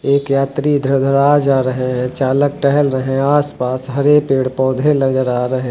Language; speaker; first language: Hindi; native; Hindi